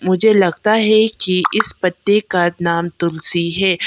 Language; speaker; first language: Hindi; non-native, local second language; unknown